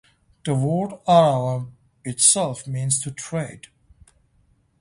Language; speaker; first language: English; non-native, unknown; Persian